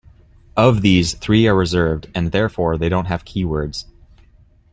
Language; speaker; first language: English; native; English